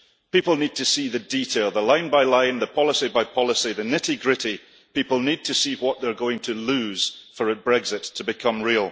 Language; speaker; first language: English; early bilingual, heritage; English